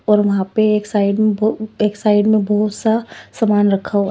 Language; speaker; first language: Hindi; non-native, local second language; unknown